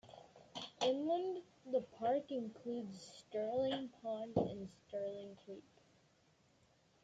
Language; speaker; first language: English; native; English